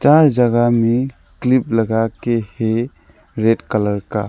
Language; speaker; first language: Hindi; non-native, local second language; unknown